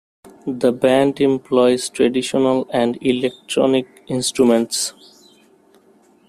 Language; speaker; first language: English; non-native, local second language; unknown